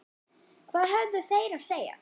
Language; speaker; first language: Icelandic; non-native, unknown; German